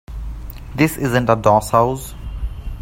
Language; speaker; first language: English; non-native, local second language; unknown